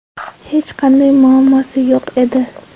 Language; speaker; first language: Uzbek; non-native, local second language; Kara-Kalpak